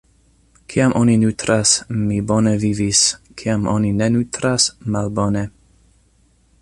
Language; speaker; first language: Esperanto; non-native, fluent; English